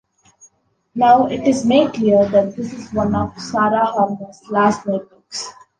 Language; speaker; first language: English; non-native, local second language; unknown